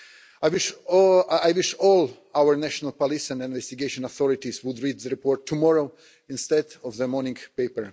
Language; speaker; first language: English; non-native, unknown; Russian